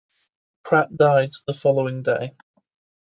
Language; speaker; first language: English; native; English